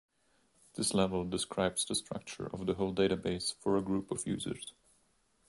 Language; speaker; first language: English; non-native, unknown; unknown